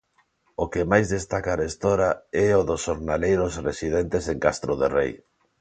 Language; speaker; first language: Galician; non-native, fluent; Spanish